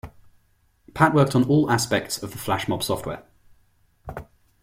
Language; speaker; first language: English; non-native, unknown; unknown